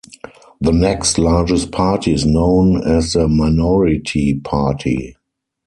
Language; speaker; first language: English; non-native, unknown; German